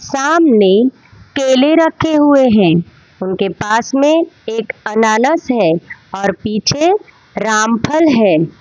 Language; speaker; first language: Hindi; non-native, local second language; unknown